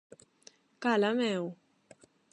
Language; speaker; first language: Galician; non-native, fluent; Spanish